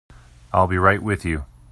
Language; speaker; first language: English; native; English